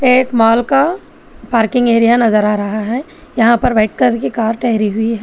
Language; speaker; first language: Hindi; non-native, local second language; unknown